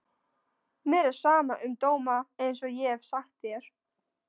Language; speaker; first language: Icelandic; non-native, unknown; Polish